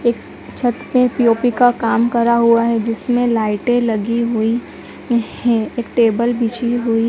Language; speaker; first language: Hindi; native; Hindi